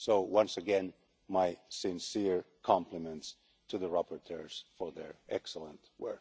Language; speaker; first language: English; non-native, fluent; Finnish